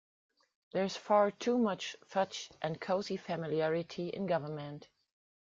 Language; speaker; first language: English; non-native, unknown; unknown